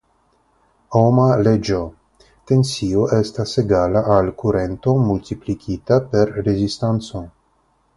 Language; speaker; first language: Esperanto; non-native, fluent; Russian